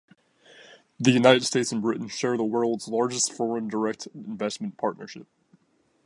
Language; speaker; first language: English; native; English